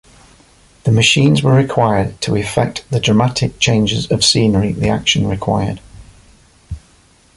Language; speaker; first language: English; native; English